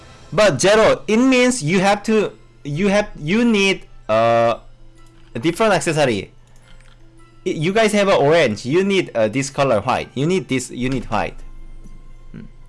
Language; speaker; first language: English; non-native, learner; Korean